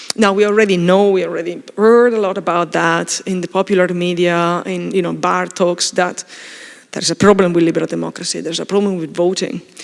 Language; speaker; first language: English; non-native, fluent; Italian